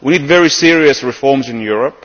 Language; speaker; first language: English; non-native, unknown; Lithuanian